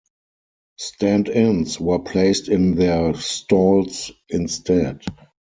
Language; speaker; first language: English; non-native, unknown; German